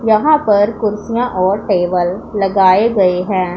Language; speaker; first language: Hindi; non-native, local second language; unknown